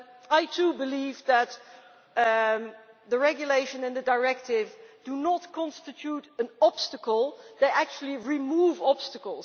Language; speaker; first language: English; non-native, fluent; Dutch